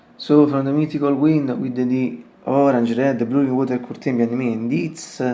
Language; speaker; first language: English; non-native, fluent; Italian